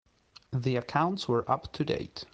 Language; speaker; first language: English; non-native, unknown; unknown